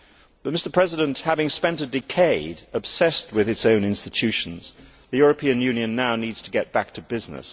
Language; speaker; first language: English; native; English